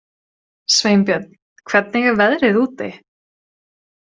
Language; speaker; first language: Icelandic; non-native, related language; Swedish